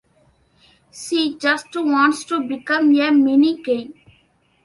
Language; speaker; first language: English; non-native, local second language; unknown